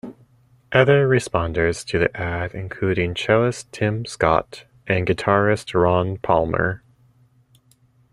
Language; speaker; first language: English; native; English